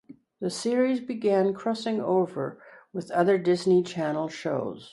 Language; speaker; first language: English; native; English